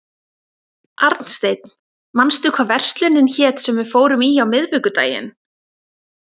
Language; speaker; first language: Icelandic; native; Icelandic